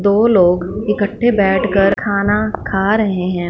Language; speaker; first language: Hindi; non-native, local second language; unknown